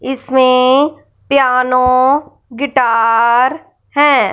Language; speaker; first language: Hindi; non-native, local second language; Punjabi